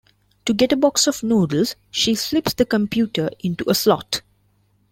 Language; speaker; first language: English; non-native, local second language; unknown